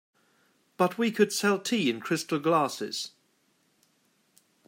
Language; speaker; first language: English; native; English